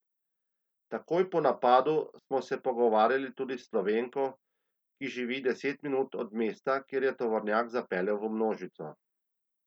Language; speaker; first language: Slovenian; native; Slovenian